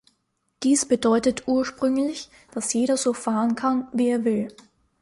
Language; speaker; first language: German; native; German